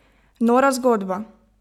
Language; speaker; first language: Slovenian; native; Slovenian